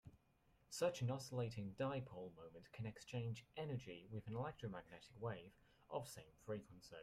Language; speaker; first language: English; native; English